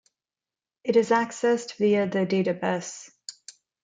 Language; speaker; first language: English; non-native, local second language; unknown